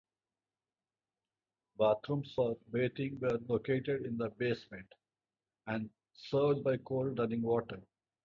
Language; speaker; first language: English; non-native, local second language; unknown